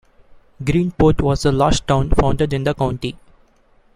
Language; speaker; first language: English; non-native, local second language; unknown